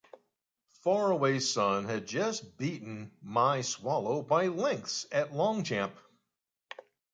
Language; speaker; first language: English; native; English